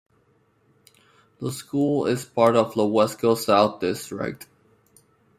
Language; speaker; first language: English; non-native, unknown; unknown